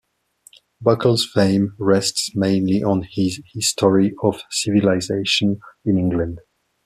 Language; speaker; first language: English; non-native, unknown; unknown